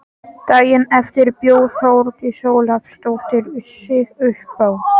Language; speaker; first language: Icelandic; non-native, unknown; Polish